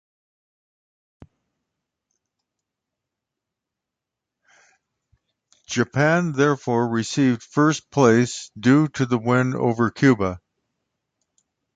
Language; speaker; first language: English; native; English